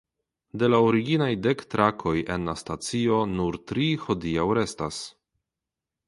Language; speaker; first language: Esperanto; non-native, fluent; Polish